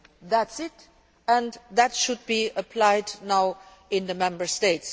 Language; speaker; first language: English; non-native, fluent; Luxembourgish